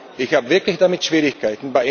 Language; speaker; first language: German; non-native, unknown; Slovak